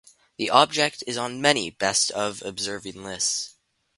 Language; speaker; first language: English; native; English